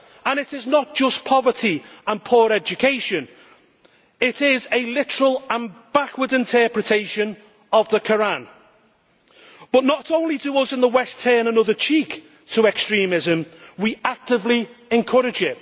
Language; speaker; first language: English; native; English